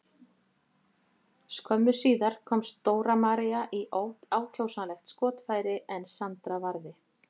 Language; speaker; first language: Icelandic; native; Icelandic